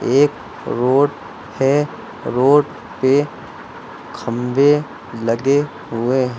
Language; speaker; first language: Hindi; native; Hindi